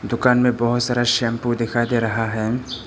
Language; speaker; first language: Hindi; early bilingual, other home language; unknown